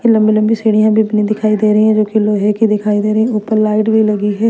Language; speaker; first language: Hindi; non-native, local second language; Punjabi